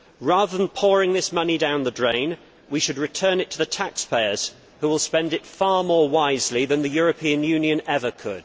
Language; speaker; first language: English; native; English